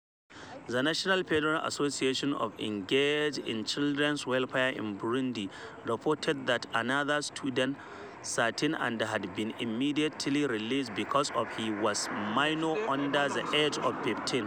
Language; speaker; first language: English; non-native, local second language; Hausa